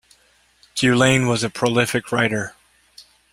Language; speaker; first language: English; native; English